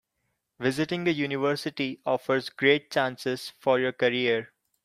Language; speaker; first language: English; non-native, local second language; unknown